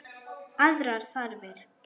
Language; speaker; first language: Icelandic; non-native, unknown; German